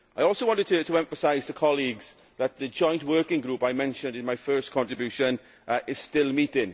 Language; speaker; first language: English; native; English